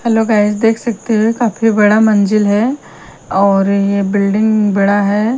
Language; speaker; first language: Hindi; non-native, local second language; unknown